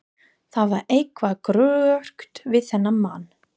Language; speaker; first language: Icelandic; non-native, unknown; English